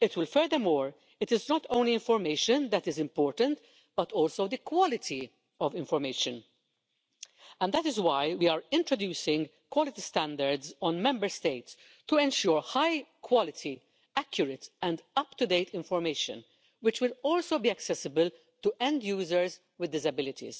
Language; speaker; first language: English; non-native, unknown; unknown